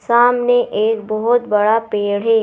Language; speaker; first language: Hindi; native; Hindi